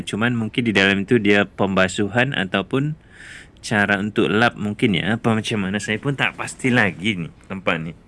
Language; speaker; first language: Malay; non-native, related language; Indonesian